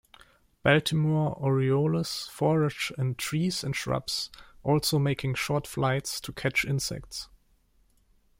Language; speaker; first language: English; non-native, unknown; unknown